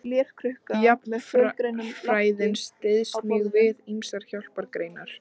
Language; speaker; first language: Icelandic; native; Icelandic